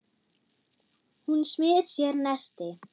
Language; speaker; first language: Icelandic; non-native, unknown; German